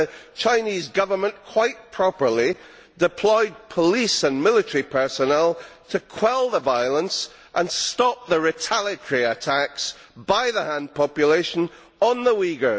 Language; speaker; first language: English; native; English